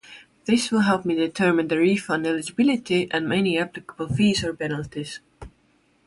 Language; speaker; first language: English; non-native, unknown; Estonian